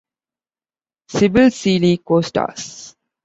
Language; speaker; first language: English; non-native, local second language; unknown